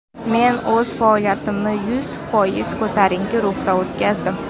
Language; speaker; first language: Uzbek; non-native, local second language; Kara-Kalpak